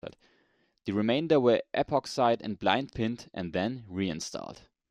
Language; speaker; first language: English; non-native, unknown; German